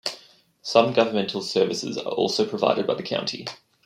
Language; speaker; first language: English; native; English